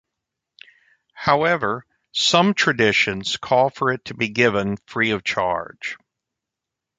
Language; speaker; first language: English; native; English